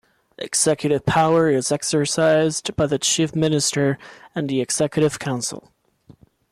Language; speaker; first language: English; non-native, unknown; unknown